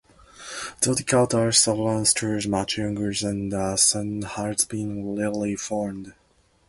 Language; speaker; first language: English; non-native, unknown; Japanese